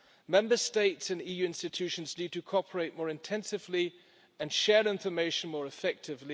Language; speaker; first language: English; non-native, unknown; German